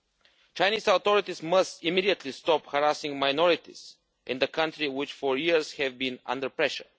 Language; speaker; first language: English; non-native, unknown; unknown